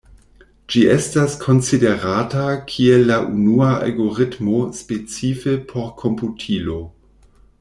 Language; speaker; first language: Esperanto; non-native, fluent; German